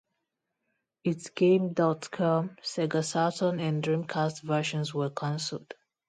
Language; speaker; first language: English; non-native, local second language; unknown